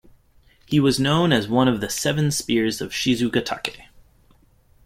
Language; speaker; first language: English; native; English